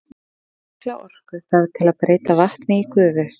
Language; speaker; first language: Icelandic; native; Icelandic